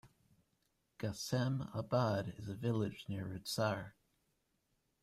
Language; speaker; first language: English; native; English